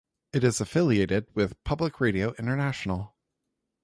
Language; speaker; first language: English; native; English